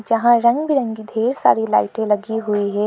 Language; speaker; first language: Hindi; non-native, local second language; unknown